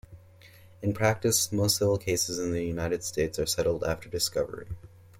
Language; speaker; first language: English; native; English